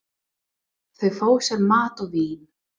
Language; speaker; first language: Icelandic; non-native, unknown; English